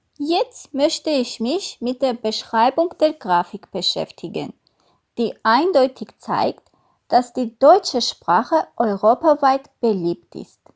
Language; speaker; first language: German; non-native, fluent; Armenian